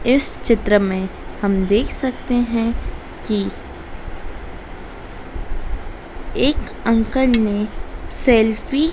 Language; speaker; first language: Hindi; native; Hindi